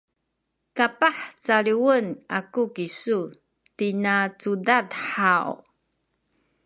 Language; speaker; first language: Sakizaya; non-native, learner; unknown